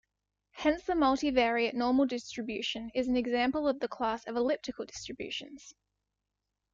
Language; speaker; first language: English; native; English